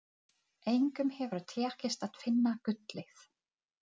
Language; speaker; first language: Icelandic; non-native, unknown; Czech